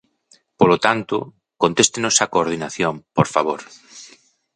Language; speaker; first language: Galician; native; Galician